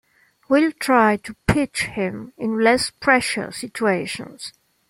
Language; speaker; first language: English; non-native, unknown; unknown